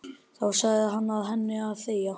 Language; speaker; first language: Icelandic; native; Icelandic